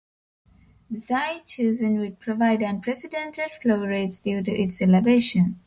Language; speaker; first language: English; non-native, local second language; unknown